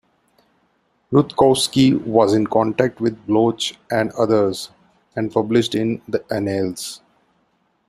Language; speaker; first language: English; non-native, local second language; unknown